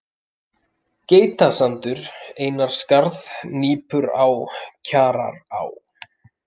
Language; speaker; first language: Icelandic; native; Icelandic